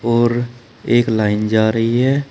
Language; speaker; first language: Hindi; native; Hindi